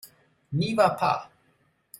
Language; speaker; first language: French; non-native, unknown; German